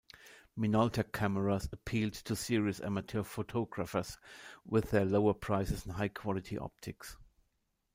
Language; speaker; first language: English; non-native, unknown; German